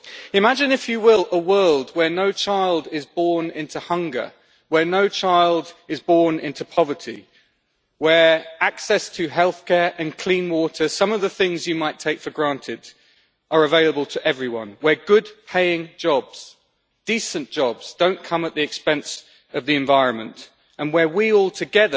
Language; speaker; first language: English; native; English